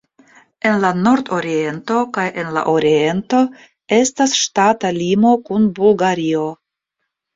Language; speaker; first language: Esperanto; non-native, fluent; Russian